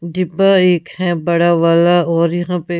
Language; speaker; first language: Hindi; non-native, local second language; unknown